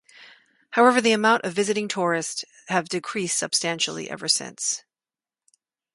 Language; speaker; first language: English; native; English